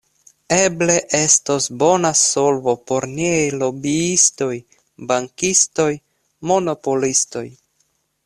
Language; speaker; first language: Esperanto; non-native, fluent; Russian